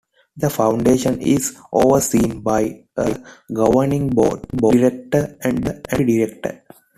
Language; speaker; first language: English; non-native, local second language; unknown